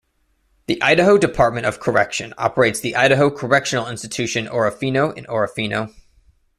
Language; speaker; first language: English; native; English